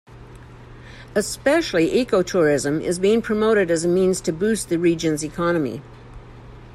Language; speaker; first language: English; native; English